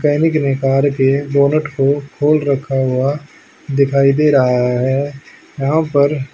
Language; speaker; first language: Hindi; native; Hindi